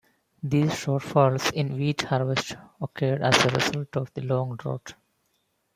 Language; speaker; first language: English; non-native, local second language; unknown